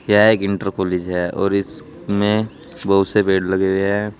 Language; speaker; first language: Hindi; native; Hindi